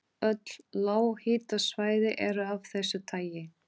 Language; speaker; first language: Icelandic; non-native, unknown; Portuguese